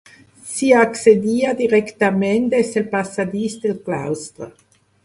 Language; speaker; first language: Catalan; non-native, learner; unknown